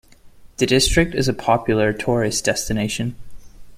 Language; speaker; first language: English; non-native, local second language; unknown